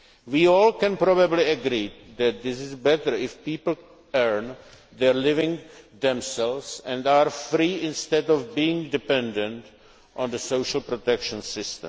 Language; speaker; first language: English; non-native, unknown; Czech